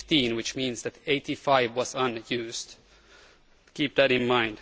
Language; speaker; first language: English; non-native, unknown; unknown